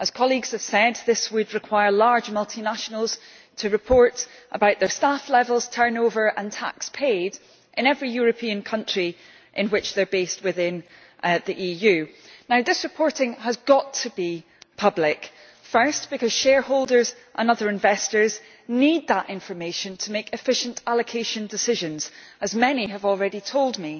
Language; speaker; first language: English; native; English